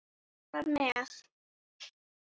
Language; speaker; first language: Icelandic; native; Icelandic